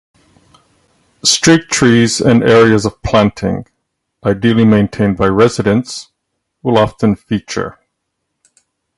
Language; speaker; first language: English; native; English